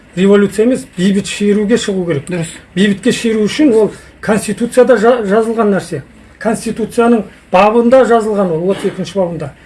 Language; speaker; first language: Kazakh; native; Kazakh